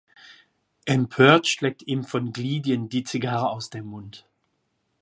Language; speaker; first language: German; non-native, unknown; French